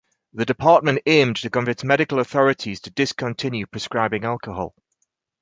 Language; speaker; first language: English; native; English